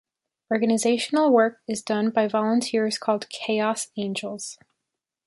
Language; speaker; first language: English; native; English